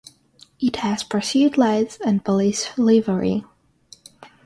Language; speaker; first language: English; non-native, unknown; Russian